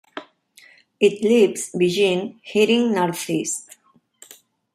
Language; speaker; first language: English; non-native, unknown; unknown